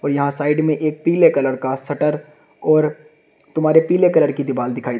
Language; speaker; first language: Hindi; native; Hindi